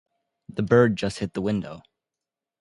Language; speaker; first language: English; native; English